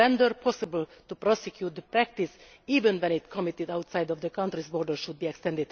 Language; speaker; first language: English; non-native, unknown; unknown